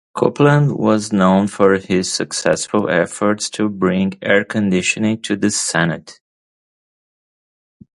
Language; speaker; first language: English; native; English